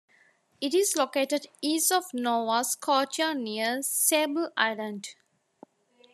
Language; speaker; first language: English; non-native, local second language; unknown